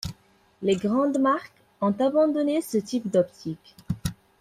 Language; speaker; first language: French; non-native, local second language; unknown